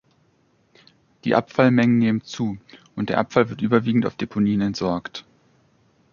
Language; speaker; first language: German; native; German